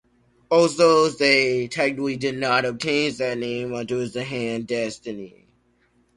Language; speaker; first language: English; native; English